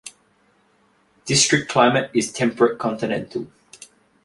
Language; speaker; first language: English; native; English